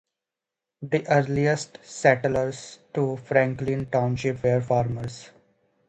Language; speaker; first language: English; native; English